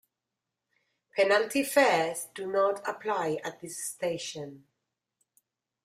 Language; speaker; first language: English; non-native, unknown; Spanish